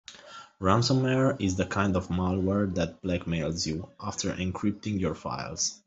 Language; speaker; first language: English; non-native, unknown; Italian